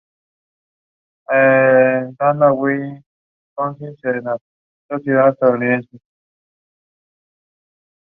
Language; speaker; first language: English; non-native, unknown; Spanish